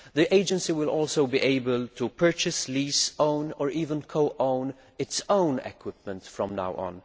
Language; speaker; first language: English; non-native, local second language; Maltese